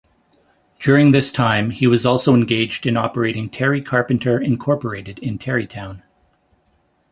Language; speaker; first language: English; native; English